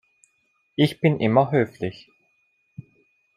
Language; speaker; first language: German; non-native, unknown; Italian